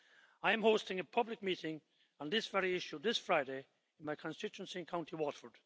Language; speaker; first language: English; native; English